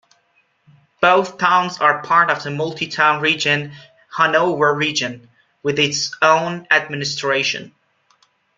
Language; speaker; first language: English; non-native, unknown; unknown